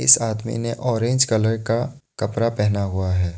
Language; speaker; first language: Hindi; non-native, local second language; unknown